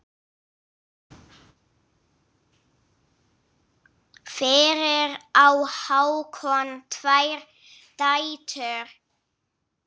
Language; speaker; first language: Icelandic; non-native, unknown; English